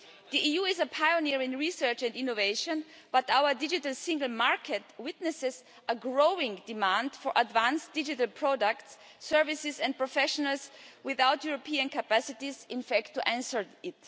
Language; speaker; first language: English; non-native, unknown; German